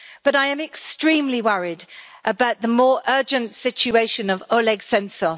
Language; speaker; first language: English; native; English